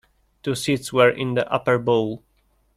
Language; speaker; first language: English; non-native, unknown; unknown